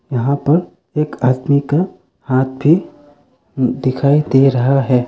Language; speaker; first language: Hindi; non-native, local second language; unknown